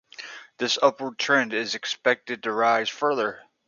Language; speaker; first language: English; native; English